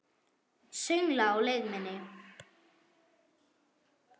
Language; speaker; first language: Icelandic; non-native, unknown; German